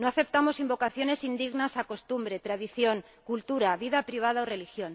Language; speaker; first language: Spanish; native; Spanish